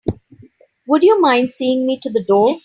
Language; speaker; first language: English; non-native, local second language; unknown